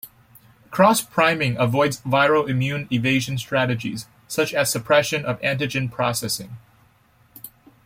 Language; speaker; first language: English; native; English